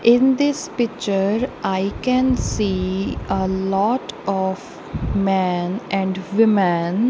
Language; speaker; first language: English; non-native, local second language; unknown